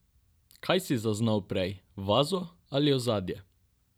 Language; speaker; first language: Slovenian; non-native, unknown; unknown